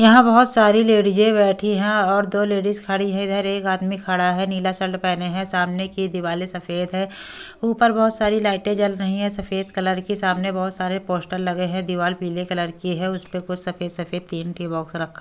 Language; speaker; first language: Hindi; native; Hindi